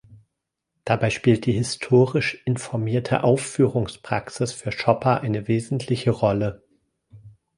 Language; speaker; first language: German; native; German